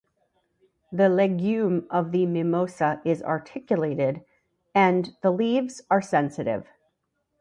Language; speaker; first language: English; native; English